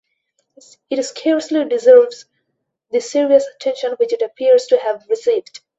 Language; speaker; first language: English; non-native, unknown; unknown